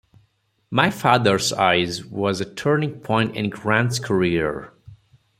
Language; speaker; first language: English; non-native, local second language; Odia